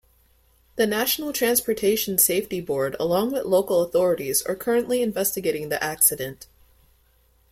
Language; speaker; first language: English; native; English